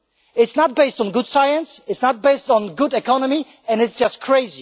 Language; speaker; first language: English; non-native, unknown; Polish